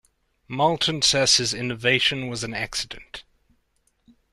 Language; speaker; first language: English; non-native, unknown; Hungarian